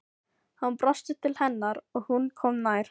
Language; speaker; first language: Icelandic; non-native, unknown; Filipino